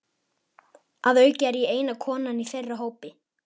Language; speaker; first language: Icelandic; native; Icelandic